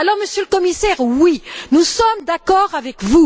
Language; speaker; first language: French; native; French